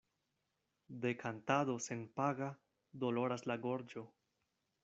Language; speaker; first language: Esperanto; non-native, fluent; Spanish